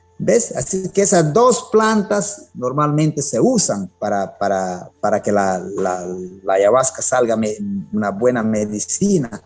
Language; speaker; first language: Spanish; non-native, local second language; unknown